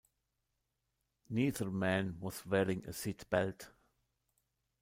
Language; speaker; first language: English; non-native, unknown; German